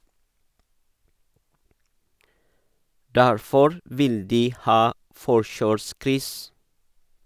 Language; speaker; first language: Norwegian; non-native, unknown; Oromo